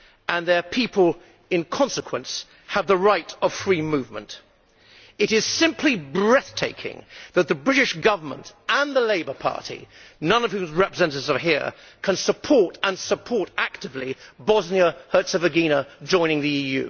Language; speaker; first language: English; native; English